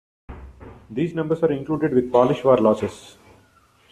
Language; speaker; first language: English; non-native, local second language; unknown